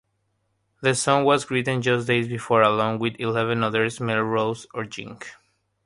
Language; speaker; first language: English; non-native, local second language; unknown